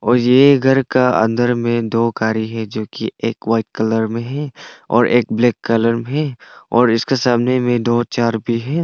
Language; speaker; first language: Hindi; early bilingual, other home language; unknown